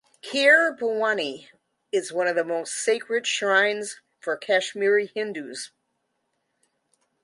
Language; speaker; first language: English; native; English